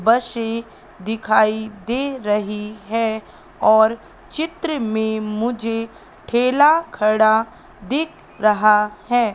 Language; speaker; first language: Hindi; native; Hindi